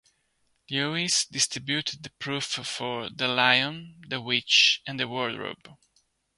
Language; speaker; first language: English; non-native, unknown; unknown